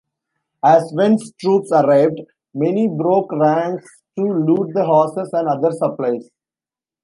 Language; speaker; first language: English; non-native, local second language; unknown